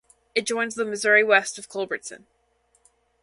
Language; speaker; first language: English; native; English